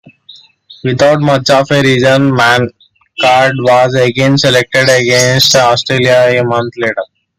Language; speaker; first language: English; non-native, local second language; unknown